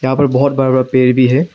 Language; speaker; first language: Hindi; non-native, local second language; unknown